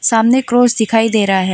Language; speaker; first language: Hindi; non-native, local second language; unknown